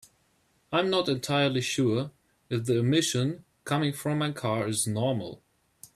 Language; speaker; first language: English; non-native, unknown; German